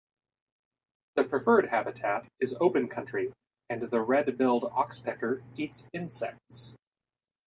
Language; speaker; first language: English; native; English